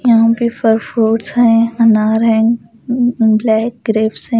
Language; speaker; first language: Hindi; native; Hindi